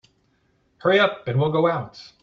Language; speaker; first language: English; native; English